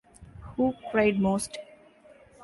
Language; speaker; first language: English; non-native, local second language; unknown